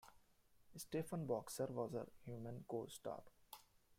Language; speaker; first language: English; non-native, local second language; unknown